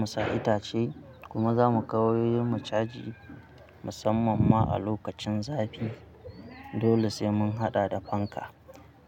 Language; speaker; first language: Hausa; non-native, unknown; Akan